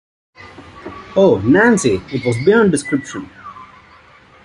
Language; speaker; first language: English; non-native, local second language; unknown